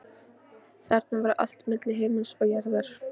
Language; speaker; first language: Icelandic; non-native, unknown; Polish